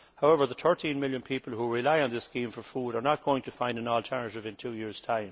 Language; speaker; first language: English; native; English